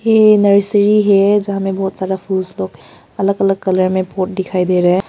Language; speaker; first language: Hindi; early bilingual, other home language; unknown